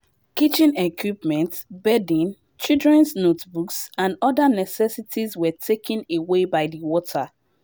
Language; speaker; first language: English; non-native, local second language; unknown